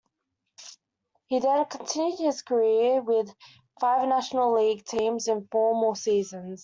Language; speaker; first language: English; native; English